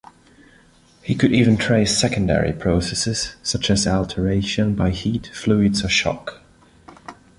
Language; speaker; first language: English; non-native, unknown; Spanish